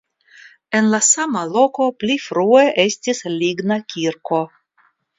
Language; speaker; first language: Esperanto; non-native, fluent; Russian